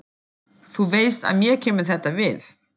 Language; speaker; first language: Icelandic; non-native, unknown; German